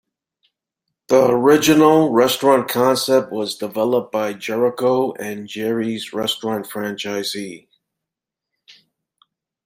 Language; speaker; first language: English; native; English